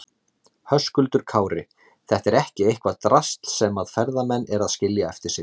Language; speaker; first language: Icelandic; native; Icelandic